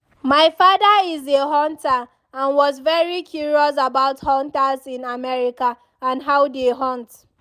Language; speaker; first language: English; non-native, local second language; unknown